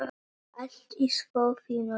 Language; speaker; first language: Icelandic; non-native, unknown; Polish